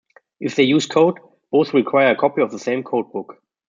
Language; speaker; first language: English; non-native, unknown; German